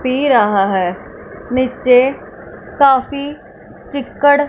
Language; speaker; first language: Hindi; non-native, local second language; Punjabi